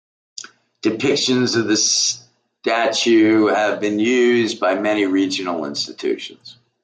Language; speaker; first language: English; native; English